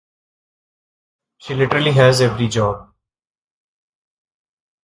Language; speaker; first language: English; non-native, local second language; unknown